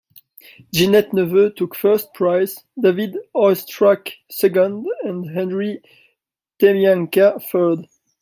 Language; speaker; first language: English; non-native, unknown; French